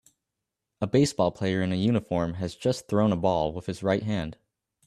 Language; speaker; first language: English; native; English